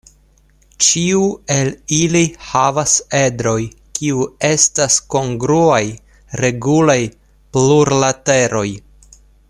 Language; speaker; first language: Esperanto; non-native, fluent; Russian